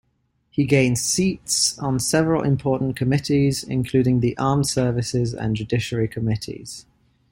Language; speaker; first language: English; non-native, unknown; Ligurian